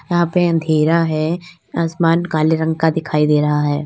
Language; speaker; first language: Hindi; native; Hindi